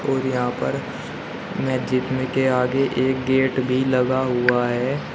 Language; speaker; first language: Hindi; native; Hindi